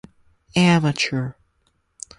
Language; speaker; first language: English; native; English